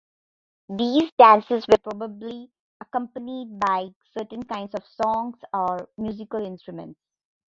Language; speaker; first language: English; non-native, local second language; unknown